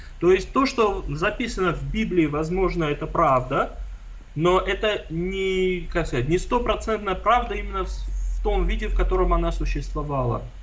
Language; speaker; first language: Russian; non-native, local second language; Armenian